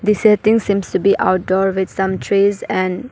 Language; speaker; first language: English; non-native, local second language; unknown